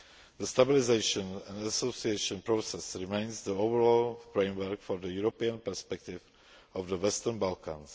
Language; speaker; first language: English; non-native, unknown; Czech